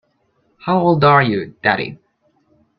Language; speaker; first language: English; non-native, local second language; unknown